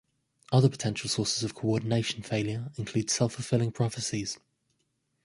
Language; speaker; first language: English; native; English